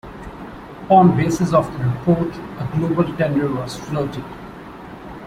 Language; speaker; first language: English; non-native, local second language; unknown